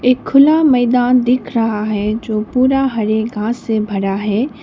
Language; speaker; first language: Hindi; non-native, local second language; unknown